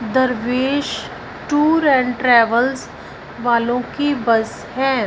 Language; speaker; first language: Hindi; non-native, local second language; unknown